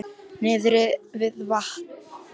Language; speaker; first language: Icelandic; non-native, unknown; Polish